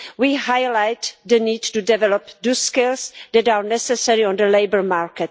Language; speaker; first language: English; non-native, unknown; Czech